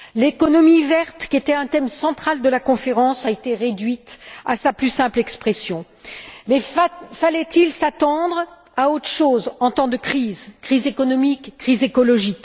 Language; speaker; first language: French; native; French